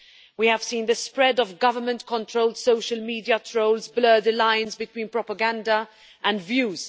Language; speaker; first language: English; non-native, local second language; Maltese